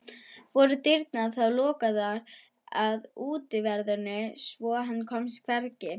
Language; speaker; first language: Icelandic; non-native, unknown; German